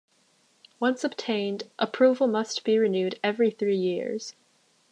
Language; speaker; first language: English; native; English